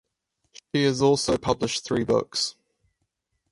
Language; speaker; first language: English; native; English